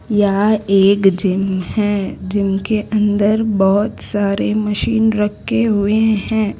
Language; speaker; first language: Hindi; non-native, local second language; Gujarati